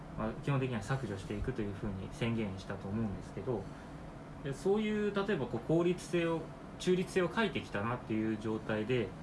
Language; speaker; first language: Japanese; native; Japanese